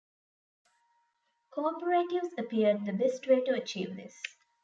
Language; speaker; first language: English; non-native, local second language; Tamil